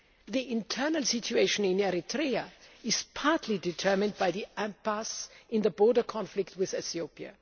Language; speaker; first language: English; non-native, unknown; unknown